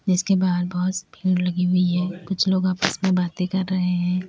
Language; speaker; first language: Hindi; native; Hindi